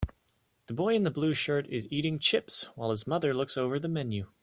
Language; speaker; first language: English; native; English